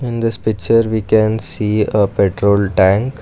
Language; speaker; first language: English; non-native, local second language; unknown